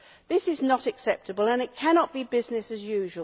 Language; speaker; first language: English; native; English